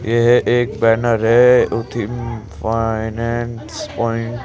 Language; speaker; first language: Hindi; native; Hindi